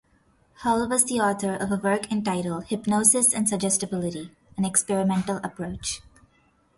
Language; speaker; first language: English; non-native, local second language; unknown